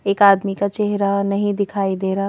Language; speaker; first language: Hindi; native; Hindi